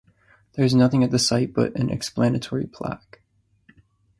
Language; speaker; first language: English; native; English